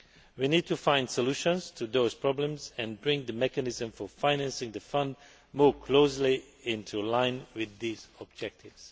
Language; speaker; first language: English; non-native, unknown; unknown